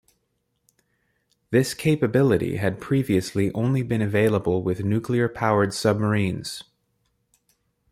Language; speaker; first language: English; native; English